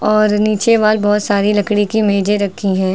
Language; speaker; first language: Hindi; native; Hindi